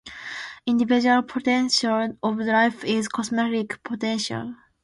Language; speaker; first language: English; non-native, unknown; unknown